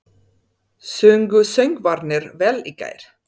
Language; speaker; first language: Icelandic; non-native, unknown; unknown